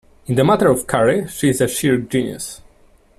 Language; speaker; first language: English; non-native, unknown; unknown